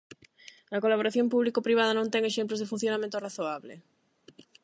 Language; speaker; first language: Galician; non-native, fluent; Spanish